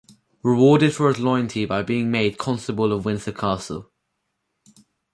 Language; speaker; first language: English; native; English